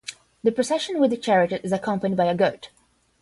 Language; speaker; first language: English; non-native, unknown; Portuguese